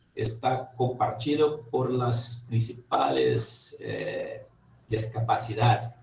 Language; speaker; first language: Spanish; non-native, related language; Portuguese